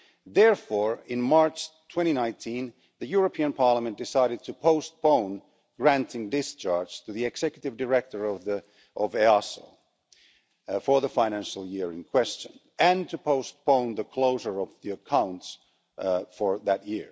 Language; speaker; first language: English; non-native, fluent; Finnish